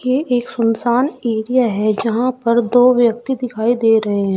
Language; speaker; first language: Hindi; native; Hindi